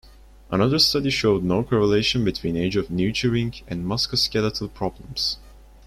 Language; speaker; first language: English; non-native, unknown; Turkish